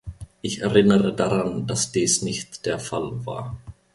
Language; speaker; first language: German; non-native, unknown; Finnish